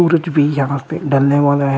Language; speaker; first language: Hindi; native; Hindi